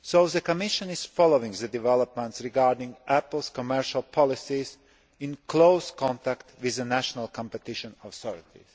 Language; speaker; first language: English; non-native, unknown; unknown